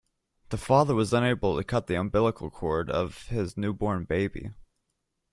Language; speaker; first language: English; native; English